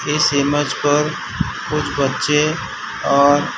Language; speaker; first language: Hindi; non-native, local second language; Gujarati